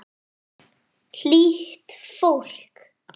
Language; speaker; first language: Icelandic; non-native, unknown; French